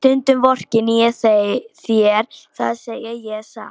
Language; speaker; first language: Icelandic; non-native, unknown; Polish